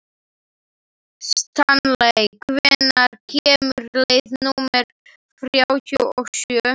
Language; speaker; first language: Icelandic; non-native, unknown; Slovak